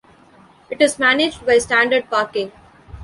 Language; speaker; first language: English; non-native, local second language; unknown